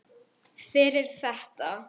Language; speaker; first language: Icelandic; non-native, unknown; Polish